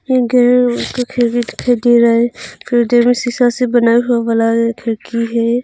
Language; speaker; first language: Hindi; non-native, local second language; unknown